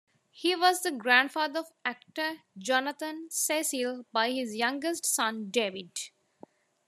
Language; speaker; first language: English; non-native, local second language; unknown